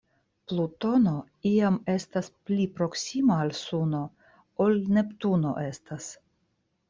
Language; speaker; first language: Esperanto; non-native, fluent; Russian